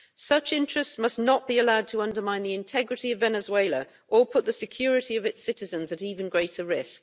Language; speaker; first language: English; native; English